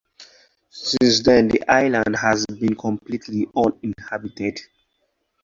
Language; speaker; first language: English; non-native, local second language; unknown